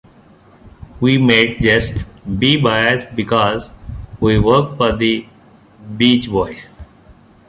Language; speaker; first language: English; non-native, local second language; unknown